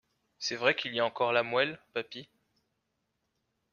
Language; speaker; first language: French; native; French